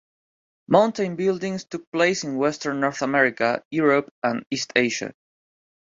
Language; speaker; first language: English; non-native, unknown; Spanish